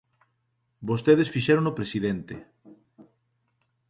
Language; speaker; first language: Galician; native; Galician